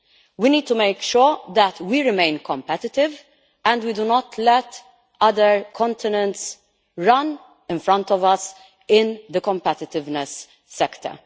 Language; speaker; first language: English; non-native, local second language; Maltese